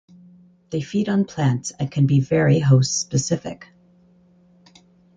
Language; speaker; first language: English; native; English